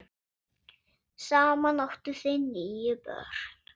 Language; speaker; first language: Icelandic; non-native, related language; Swedish